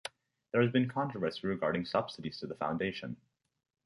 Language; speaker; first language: English; native; English